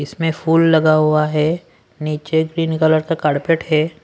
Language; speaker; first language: Hindi; non-native, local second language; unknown